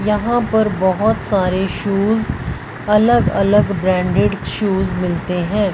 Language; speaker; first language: Hindi; non-native, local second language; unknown